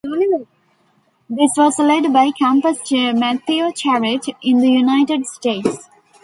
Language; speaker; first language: English; non-native, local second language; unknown